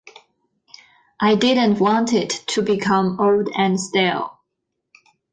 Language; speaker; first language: English; non-native, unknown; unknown